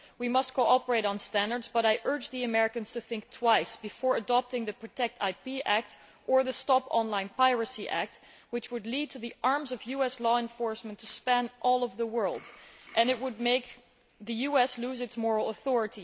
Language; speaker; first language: English; non-native, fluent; Dutch